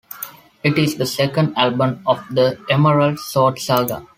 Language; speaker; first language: English; non-native, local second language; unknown